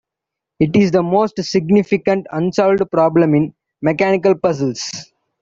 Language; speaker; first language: English; non-native, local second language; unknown